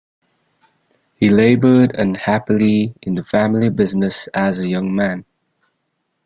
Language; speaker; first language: English; non-native, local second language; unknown